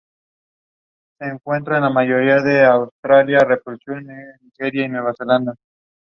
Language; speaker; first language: English; non-native, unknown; Spanish